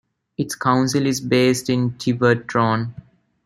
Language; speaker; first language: English; non-native, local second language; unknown